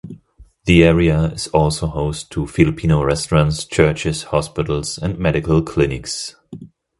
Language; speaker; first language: English; non-native, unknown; German